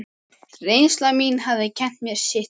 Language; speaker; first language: Icelandic; native; Icelandic